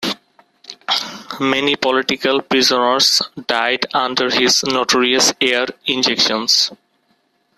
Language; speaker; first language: English; non-native, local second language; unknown